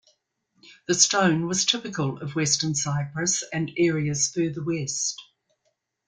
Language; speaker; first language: English; native; English